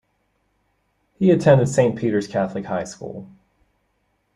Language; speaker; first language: English; native; English